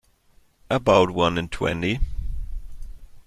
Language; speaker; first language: English; non-native, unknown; German